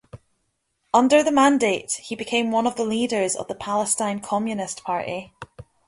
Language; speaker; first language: English; native; English